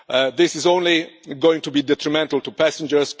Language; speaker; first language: English; non-native, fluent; Czech